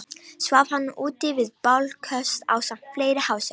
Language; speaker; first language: Icelandic; non-native, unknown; Romanian